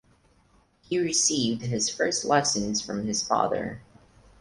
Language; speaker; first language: English; non-native, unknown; Portuguese